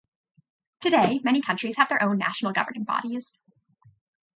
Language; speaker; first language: English; native; English